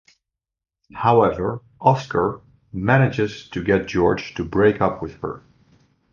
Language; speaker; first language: English; non-native, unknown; Dutch